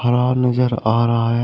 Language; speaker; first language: Hindi; native; Hindi